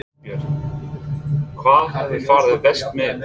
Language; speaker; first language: Icelandic; non-native, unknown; English